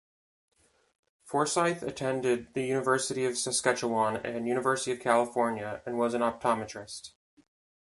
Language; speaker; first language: English; native; English